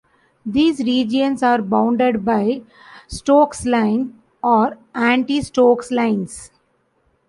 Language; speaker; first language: English; non-native, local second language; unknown